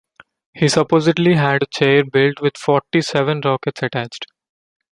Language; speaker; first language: English; non-native, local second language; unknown